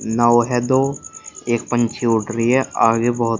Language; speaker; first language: Hindi; native; Hindi